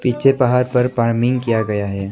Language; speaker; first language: Hindi; non-native, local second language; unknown